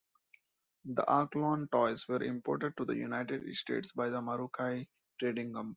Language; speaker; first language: English; non-native, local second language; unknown